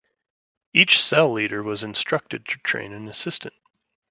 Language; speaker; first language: English; native; English